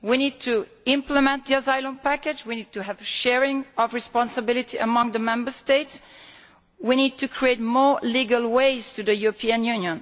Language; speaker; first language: English; non-native, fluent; Italian